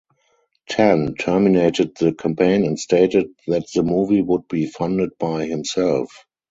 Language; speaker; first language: English; non-native, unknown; German